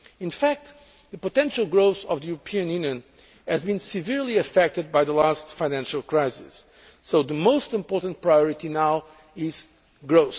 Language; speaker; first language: English; non-native, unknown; Portuguese